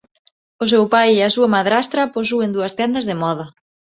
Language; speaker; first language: Galician; non-native, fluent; Spanish